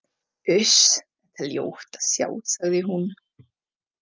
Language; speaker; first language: Icelandic; non-native, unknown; Czech